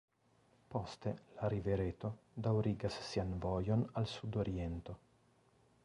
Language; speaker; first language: Esperanto; non-native, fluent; Italian